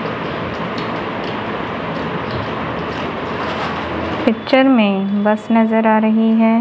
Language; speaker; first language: Hindi; non-native, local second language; Punjabi